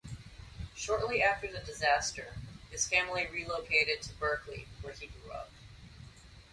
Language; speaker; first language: English; native; English